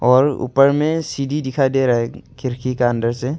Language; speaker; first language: Hindi; non-native, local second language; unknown